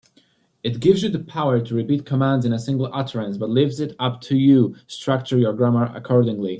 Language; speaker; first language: English; native; English